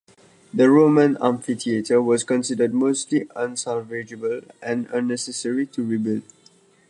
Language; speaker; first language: English; native; English